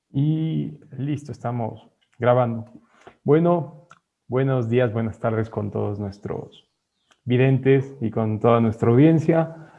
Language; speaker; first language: Spanish; native; Spanish